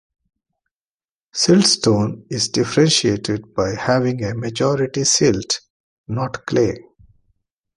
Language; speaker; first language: English; non-native, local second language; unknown